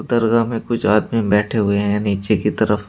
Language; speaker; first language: Hindi; native; Hindi